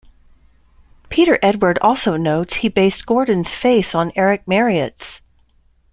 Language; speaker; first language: English; native; English